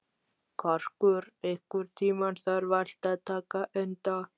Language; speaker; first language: Icelandic; native; Icelandic